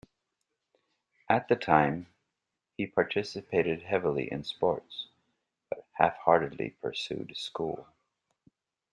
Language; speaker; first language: English; native; English